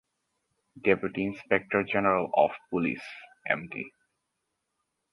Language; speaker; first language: English; non-native, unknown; Bangla